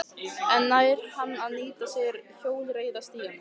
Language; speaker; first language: Icelandic; native; Icelandic